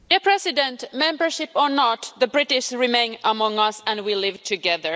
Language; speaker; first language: English; non-native, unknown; Finnish